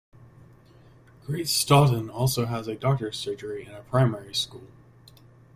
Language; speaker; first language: English; native; English